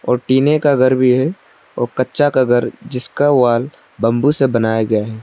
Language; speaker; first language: Hindi; non-native, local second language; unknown